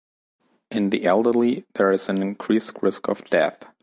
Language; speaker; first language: English; non-native, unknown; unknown